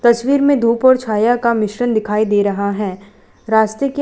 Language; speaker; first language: Hindi; non-native, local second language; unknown